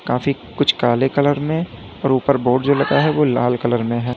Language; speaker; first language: Hindi; native; Hindi